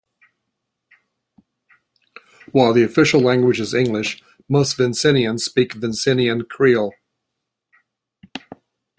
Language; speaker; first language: English; native; English